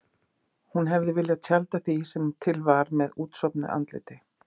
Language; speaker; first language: Icelandic; native; Icelandic